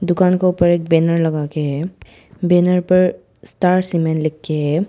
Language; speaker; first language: Hindi; non-native, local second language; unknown